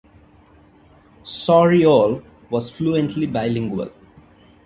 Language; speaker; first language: English; non-native, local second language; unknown